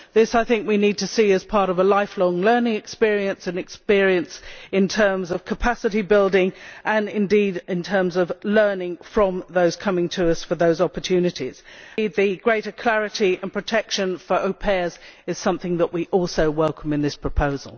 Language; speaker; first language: English; native; English